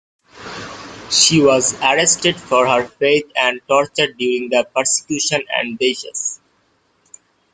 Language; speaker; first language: English; native; English